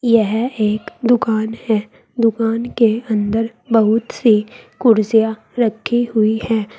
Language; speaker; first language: Hindi; native; Hindi